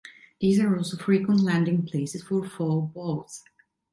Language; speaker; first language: English; non-native, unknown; Italian